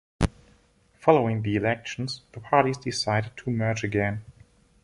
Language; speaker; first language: English; non-native, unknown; German